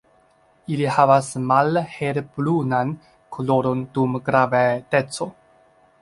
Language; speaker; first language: Esperanto; non-native, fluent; Chinese